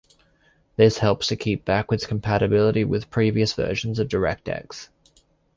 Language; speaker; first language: English; native; English